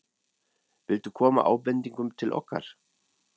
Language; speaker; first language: Icelandic; non-native, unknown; German